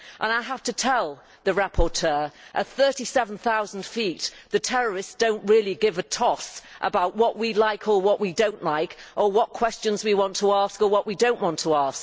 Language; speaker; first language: English; native; English